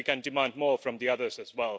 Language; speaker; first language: English; non-native, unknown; Finnish